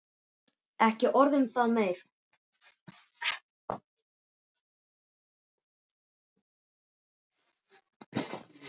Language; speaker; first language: Icelandic; native; Icelandic